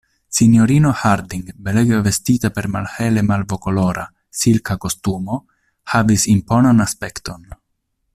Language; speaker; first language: Esperanto; non-native, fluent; Italian